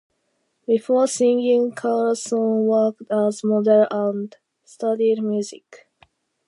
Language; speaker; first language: English; non-native, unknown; Japanese